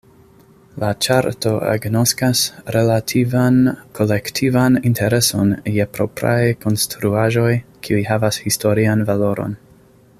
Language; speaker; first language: Esperanto; non-native, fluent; English